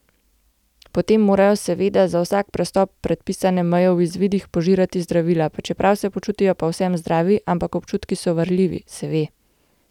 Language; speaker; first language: Slovenian; native; Slovenian